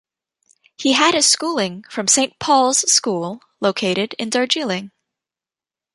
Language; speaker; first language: English; native; English